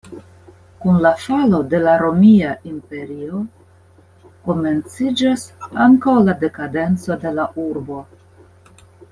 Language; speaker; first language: Esperanto; non-native, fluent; Russian